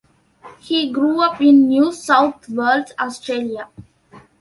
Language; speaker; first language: English; non-native, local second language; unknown